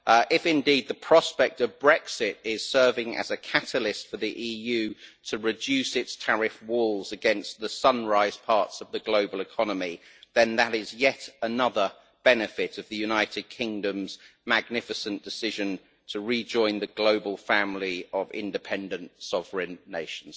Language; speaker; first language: English; native; English